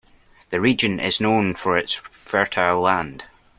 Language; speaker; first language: English; native; English